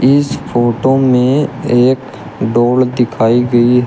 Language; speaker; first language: Hindi; native; Hindi